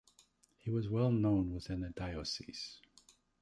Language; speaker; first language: English; native; English